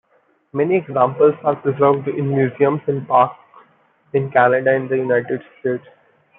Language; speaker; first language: English; non-native, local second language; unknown